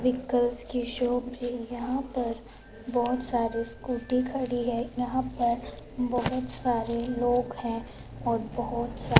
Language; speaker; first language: Hindi; non-native, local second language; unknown